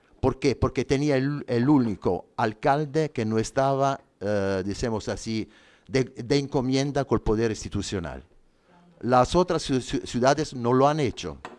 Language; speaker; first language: Spanish; non-native, fluent; Italian